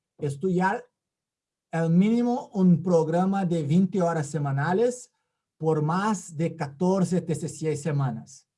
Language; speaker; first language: Spanish; non-native, related language; Portuguese